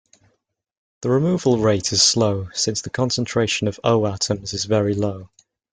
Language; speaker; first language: English; native; English